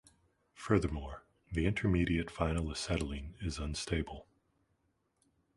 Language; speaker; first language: English; native; English